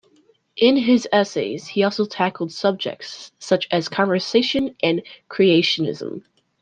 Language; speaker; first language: English; native; English